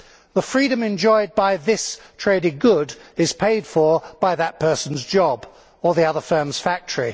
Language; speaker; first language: English; native; English